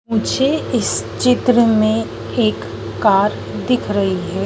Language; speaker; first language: Hindi; native; Hindi